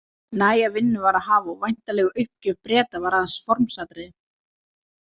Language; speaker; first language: Icelandic; native; Icelandic